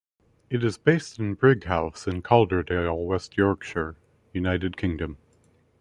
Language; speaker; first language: English; native; English